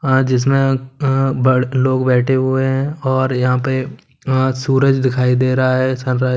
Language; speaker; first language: Hindi; non-native, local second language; Punjabi